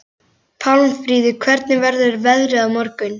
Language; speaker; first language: Icelandic; native; Icelandic